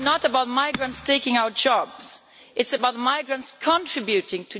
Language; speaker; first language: English; non-native, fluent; Italian